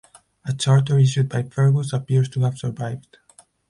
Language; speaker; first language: English; non-native, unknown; Spanish